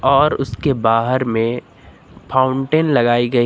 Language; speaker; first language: Hindi; native; Hindi